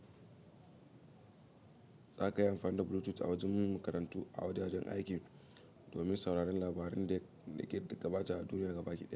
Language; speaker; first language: Hausa; native; Hausa